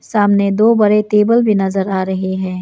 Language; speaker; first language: Hindi; non-native, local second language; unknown